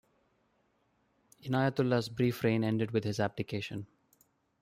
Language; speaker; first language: English; non-native, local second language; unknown